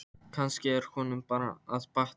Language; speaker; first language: Icelandic; non-native, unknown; Polish